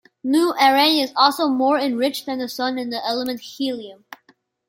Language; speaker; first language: English; non-native, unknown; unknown